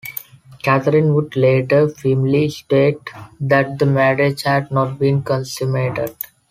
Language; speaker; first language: English; non-native, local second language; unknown